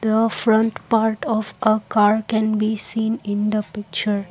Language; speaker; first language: English; non-native, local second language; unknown